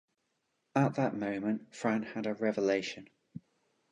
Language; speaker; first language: English; native; English